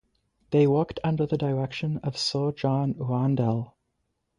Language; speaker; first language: English; native; English